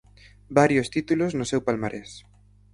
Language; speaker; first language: Galician; native; Galician